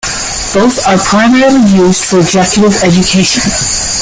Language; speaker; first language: English; native; English